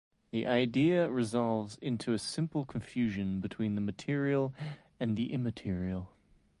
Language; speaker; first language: English; native; English